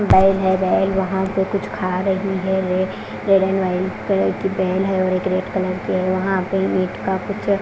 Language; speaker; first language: Hindi; non-native, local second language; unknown